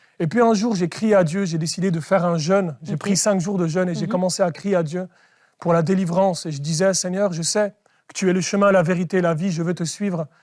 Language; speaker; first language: French; early bilingual, other home language; Arabic